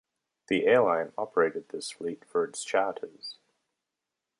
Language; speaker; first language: English; native; English